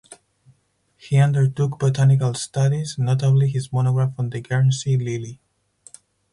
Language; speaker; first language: English; non-native, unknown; Spanish